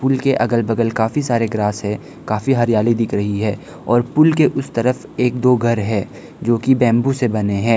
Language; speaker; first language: Hindi; non-native, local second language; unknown